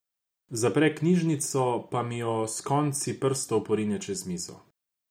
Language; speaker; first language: Slovenian; non-native, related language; Croatian